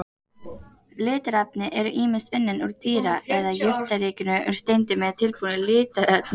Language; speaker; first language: Icelandic; native; Icelandic